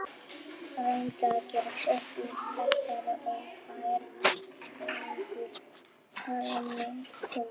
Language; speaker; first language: Icelandic; non-native, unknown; German